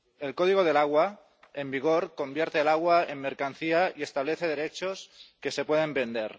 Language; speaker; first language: Spanish; non-native, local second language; Catalan